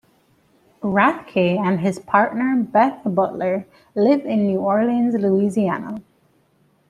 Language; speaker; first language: English; native; English